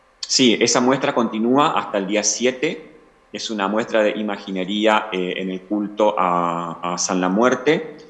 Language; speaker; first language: Spanish; native; Spanish